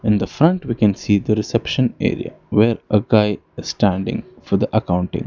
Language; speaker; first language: English; non-native, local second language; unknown